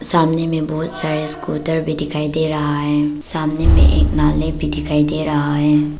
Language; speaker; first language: Hindi; non-native, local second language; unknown